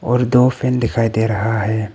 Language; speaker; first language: Hindi; non-native, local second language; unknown